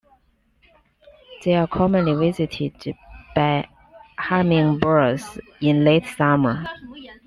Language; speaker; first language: English; non-native, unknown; Chinese